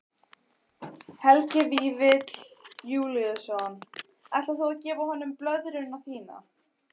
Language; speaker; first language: Icelandic; native; Icelandic